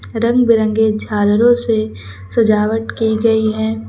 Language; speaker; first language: Hindi; native; Hindi